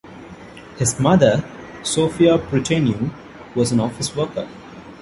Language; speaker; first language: English; non-native, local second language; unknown